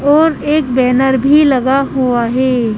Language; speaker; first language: Hindi; native; Hindi